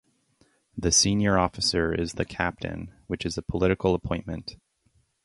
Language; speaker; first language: English; native; English